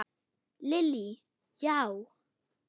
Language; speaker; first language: Icelandic; non-native, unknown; German